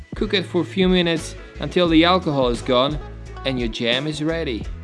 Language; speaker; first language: English; non-native, fluent; Polish